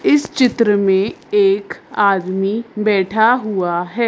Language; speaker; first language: Hindi; native; Hindi